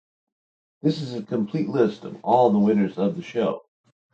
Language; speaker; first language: English; native; English